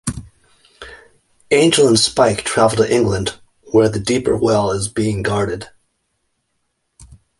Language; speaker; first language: English; native; English